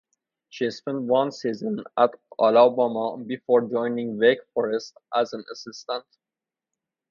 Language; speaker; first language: English; non-native, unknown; Persian